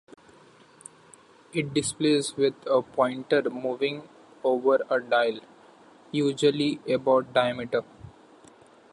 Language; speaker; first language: English; non-native, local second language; Marathi